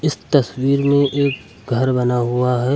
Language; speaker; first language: Hindi; native; Hindi